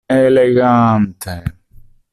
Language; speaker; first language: Esperanto; non-native, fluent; Italian